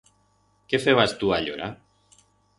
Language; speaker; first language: Aragonese; non-native, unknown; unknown